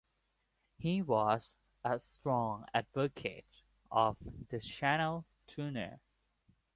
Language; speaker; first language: English; non-native, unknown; Thai